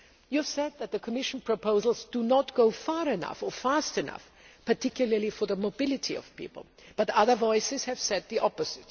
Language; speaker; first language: English; non-native, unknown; German